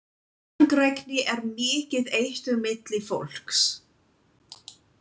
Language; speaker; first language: Icelandic; non-native, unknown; English